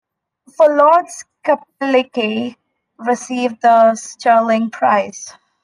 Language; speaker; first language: English; non-native, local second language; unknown